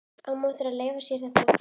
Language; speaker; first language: Icelandic; native; Icelandic